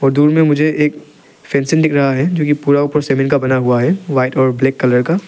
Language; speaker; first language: Hindi; non-native, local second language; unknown